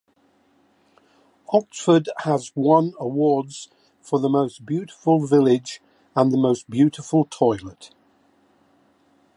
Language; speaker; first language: English; native; English